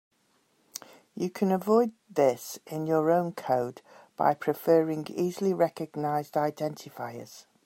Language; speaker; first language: English; native; English